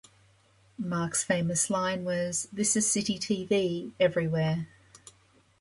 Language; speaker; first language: English; native; English